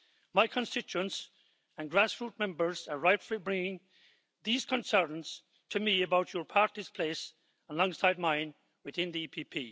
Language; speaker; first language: English; native; English